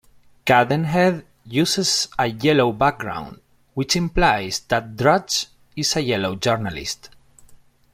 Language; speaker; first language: English; non-native, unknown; Spanish